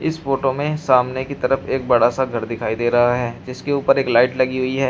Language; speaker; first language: Hindi; native; Hindi